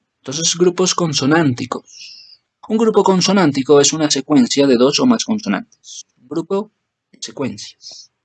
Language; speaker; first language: Spanish; native; Spanish